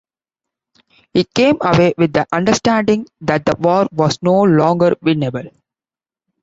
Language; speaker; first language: English; non-native, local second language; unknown